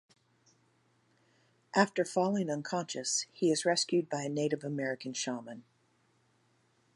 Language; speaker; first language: English; native; English